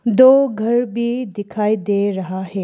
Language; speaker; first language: Hindi; non-native, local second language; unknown